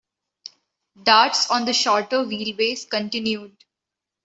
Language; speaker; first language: English; non-native, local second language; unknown